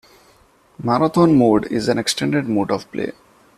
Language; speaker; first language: English; non-native, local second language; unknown